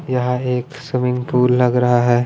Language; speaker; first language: Hindi; non-native, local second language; Punjabi